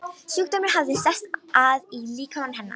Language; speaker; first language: Icelandic; non-native, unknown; Romanian